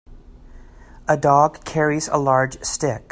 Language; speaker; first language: English; native; English